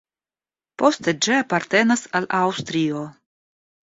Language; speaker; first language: Esperanto; non-native, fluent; Russian